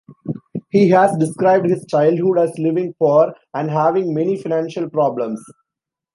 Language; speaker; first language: English; non-native, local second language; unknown